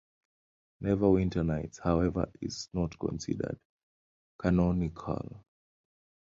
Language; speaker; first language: English; non-native, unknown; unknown